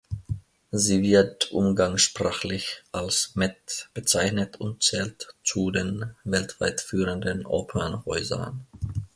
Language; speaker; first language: German; non-native, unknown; Finnish